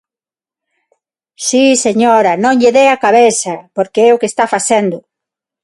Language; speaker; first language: Galician; non-native, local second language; Spanish